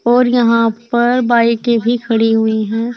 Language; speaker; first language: Hindi; native; Hindi